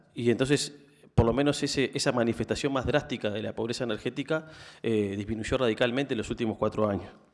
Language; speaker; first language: Spanish; native; Spanish